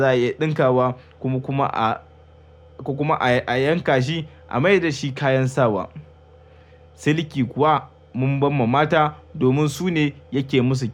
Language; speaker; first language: Hausa; native; Hausa